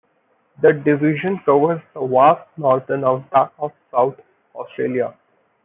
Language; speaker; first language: English; non-native, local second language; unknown